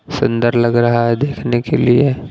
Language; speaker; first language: Hindi; non-native, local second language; Punjabi